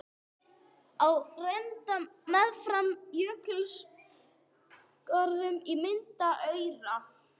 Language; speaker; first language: Icelandic; non-native, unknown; English